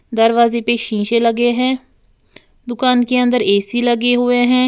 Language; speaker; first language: Hindi; native; Hindi